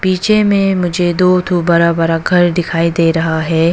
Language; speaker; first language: Hindi; non-native, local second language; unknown